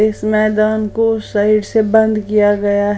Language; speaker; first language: Hindi; non-native, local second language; Punjabi